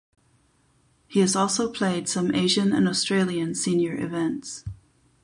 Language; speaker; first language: English; non-native, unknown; German